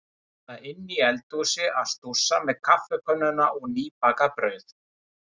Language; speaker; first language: Icelandic; native; Icelandic